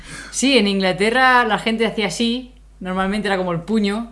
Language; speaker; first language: Spanish; native; Spanish